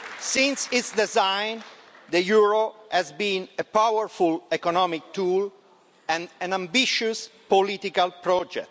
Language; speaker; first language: English; non-native, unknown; Italian